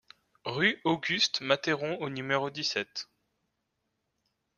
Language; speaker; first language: French; native; French